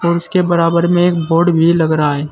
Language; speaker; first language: Hindi; native; Hindi